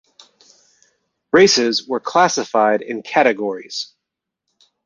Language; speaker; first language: English; native; English